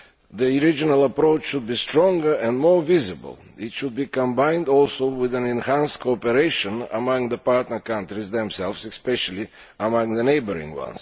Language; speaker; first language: English; non-native, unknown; Bulgarian